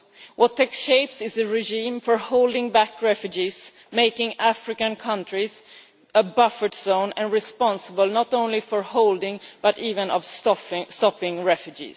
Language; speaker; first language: English; non-native, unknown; Swedish